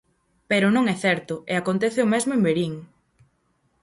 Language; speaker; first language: Galician; native; Galician